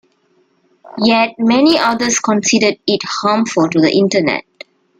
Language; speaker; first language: English; non-native, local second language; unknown